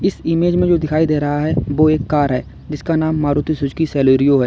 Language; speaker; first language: Hindi; native; Hindi